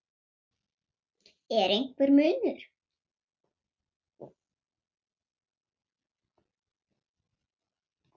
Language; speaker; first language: Icelandic; non-native, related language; Swedish